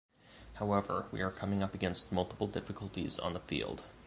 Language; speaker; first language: English; native; English